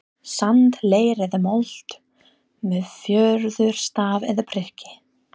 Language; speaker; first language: Icelandic; non-native, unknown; English